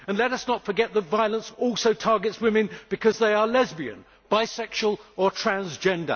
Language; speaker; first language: English; native; English